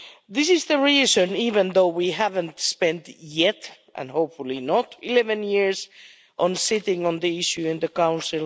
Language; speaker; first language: English; non-native, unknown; Finnish